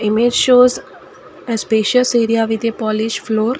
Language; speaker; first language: English; non-native, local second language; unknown